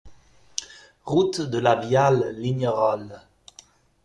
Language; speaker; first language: French; non-native, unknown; German